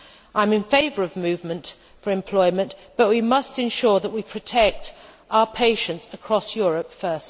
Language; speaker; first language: English; native; English